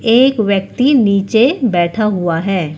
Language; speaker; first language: Hindi; native; Hindi